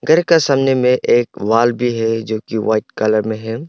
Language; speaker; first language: Hindi; non-native, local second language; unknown